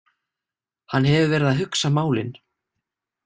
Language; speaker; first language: Icelandic; native; Icelandic